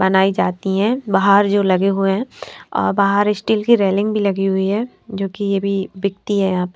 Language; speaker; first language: Hindi; non-native, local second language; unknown